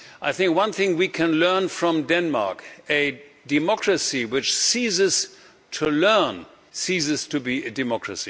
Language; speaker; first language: English; non-native, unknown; German